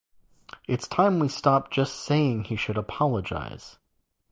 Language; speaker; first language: English; native; English